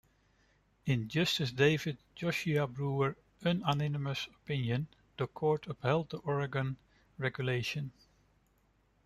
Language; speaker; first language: English; non-native, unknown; Dutch